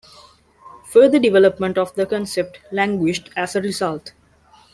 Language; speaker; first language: English; non-native, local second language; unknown